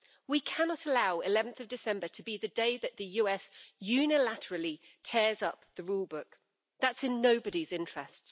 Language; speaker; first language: English; native; English